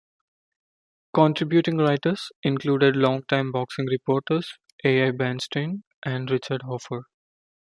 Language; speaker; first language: English; non-native, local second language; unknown